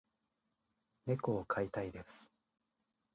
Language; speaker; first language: Japanese; native; Japanese